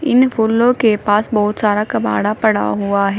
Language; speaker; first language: Hindi; native; Hindi